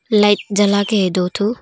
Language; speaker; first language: Hindi; non-native, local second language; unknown